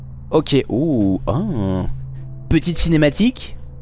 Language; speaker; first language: French; native; French